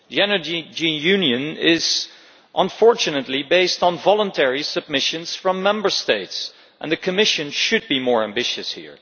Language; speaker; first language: English; non-native, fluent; Dutch